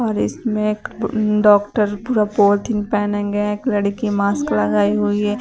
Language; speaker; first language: Hindi; native; Hindi